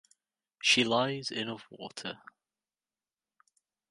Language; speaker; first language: English; native; English